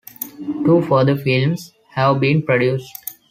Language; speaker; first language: English; non-native, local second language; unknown